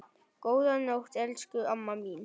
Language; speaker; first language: Icelandic; non-native, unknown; Vietnamese